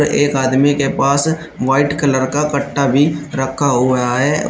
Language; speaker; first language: Hindi; native; Hindi